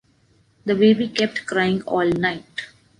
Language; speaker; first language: English; non-native, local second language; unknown